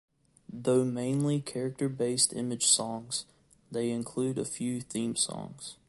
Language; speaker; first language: English; native; English